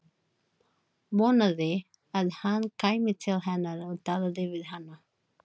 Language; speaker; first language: Icelandic; non-native, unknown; Filipino